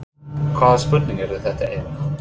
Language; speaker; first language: Icelandic; non-native, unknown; English